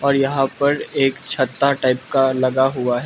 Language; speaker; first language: Hindi; non-native, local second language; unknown